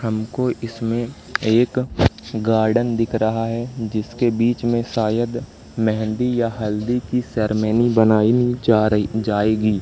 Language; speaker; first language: Hindi; native; Hindi